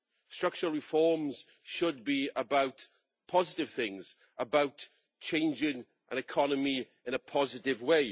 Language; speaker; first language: English; native; English